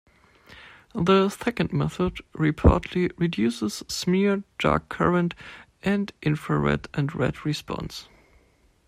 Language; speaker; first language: English; non-native, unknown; German